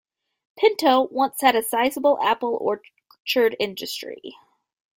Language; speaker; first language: English; native; English